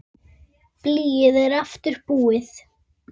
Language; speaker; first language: Icelandic; native; Icelandic